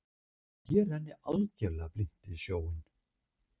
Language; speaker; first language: Icelandic; native; Icelandic